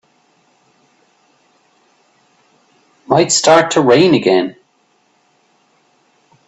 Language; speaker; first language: English; native; English